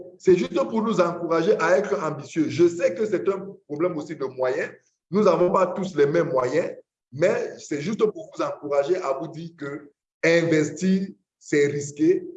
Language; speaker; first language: French; non-native, local second language; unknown